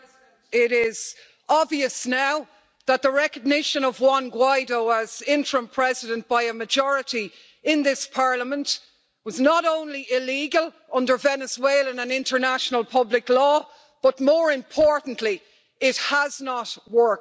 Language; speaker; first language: English; native; English